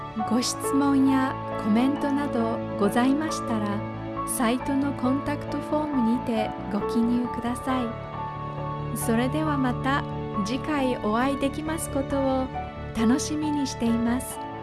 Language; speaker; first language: Japanese; native; Japanese